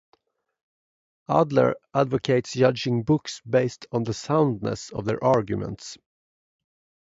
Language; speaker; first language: English; non-native, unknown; Swedish